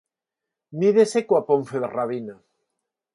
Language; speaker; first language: Galician; non-native, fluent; Spanish